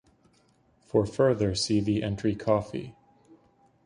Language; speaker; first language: English; native; English